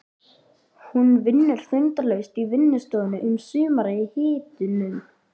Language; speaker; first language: Icelandic; native; Icelandic